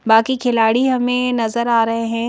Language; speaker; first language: Hindi; native; Hindi